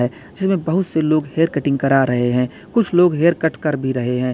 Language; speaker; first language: Hindi; native; Hindi